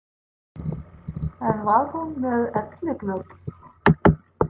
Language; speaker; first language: Icelandic; non-native, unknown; English